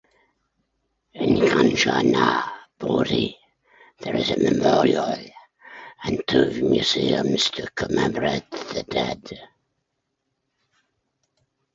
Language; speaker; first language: English; native; English